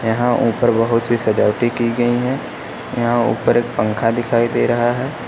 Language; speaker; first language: Hindi; native; Hindi